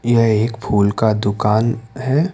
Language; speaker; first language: Hindi; non-native, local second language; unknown